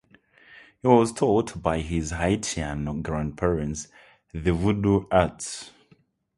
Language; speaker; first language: English; non-native, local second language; Kinyarwanda